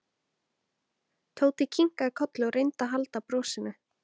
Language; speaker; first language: Icelandic; native; Icelandic